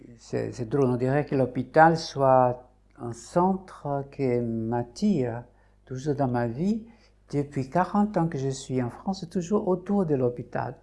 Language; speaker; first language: French; non-native, fluent; Portuguese